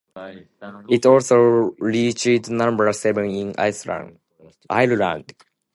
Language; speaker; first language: English; non-native, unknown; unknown